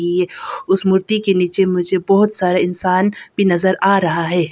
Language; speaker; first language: Hindi; non-native, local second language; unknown